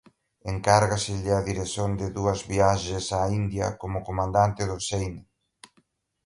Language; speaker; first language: Galician; native; Galician